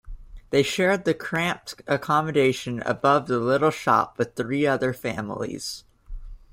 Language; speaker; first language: English; native; English